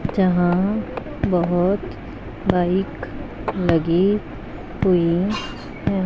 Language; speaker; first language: Hindi; non-native, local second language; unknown